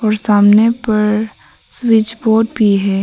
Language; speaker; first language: Hindi; non-native, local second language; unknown